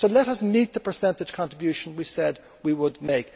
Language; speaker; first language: English; native; English